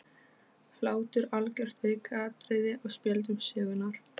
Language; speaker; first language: Icelandic; non-native, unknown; Polish